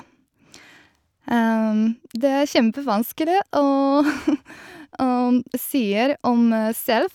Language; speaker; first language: Norwegian; non-native, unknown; Polish